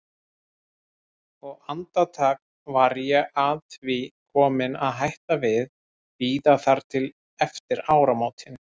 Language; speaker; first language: Icelandic; native; Icelandic